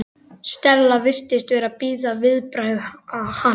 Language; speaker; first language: Icelandic; native; Icelandic